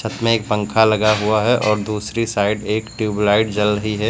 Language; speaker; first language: Hindi; native; Hindi